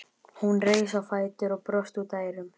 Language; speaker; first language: Icelandic; native; Icelandic